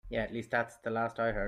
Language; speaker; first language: English; native; English